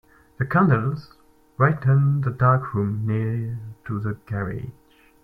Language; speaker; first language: English; non-native, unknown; French